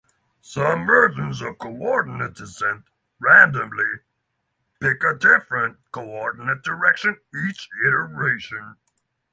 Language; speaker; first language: English; non-native, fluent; Norwegian